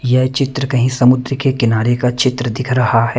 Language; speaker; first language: Hindi; non-native, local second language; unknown